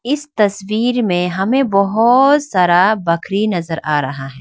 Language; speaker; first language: Hindi; non-native, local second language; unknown